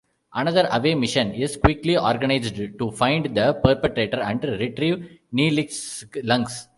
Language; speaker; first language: English; non-native, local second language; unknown